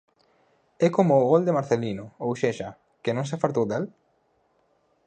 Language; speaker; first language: Galician; native; Galician